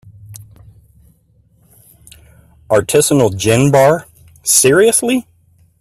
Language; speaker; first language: English; native; English